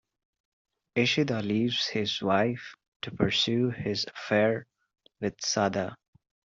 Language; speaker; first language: English; non-native, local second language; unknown